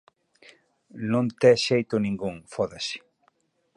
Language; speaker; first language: Galician; native; Galician